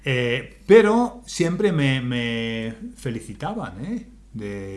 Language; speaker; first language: Spanish; non-native, fluent; English